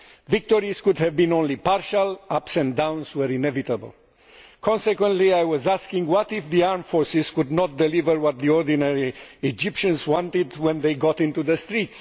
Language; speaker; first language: English; non-native, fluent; Romanian